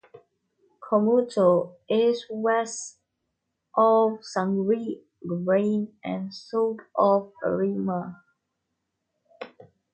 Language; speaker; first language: English; non-native, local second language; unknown